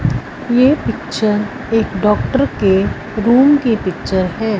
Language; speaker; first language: Hindi; non-native, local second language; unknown